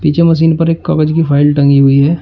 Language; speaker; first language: Hindi; native; Hindi